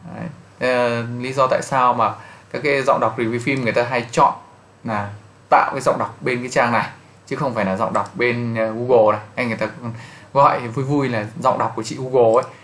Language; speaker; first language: Vietnamese; native; Vietnamese